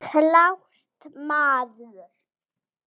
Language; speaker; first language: Icelandic; non-native, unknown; English